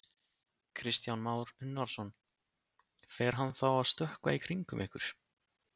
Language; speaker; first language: Icelandic; native; Icelandic